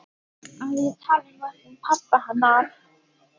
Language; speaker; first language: Icelandic; native; Icelandic